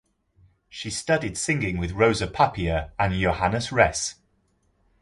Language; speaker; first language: English; native; English